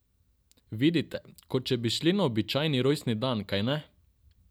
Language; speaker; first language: Slovenian; non-native, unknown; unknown